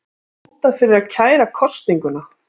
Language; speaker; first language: Icelandic; native; Icelandic